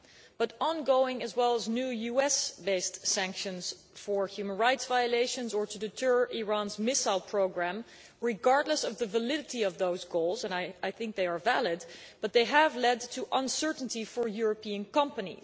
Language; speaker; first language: English; non-native, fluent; Dutch